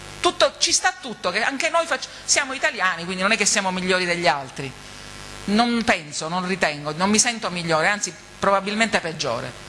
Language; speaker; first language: Italian; native; Italian